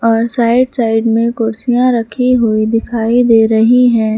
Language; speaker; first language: Hindi; native; Hindi